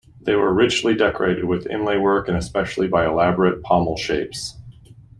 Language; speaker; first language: English; native; English